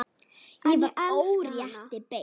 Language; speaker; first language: Icelandic; native; Icelandic